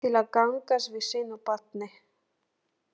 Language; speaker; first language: Icelandic; non-native, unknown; Polish